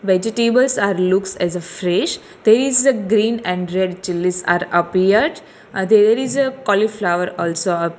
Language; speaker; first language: English; non-native, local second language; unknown